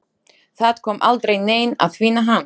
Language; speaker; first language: Icelandic; non-native, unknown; Slovak